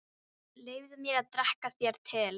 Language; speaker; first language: Icelandic; non-native, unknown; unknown